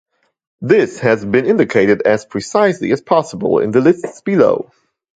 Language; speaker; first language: English; non-native, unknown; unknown